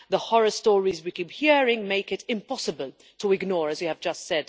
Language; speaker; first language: English; non-native, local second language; Maltese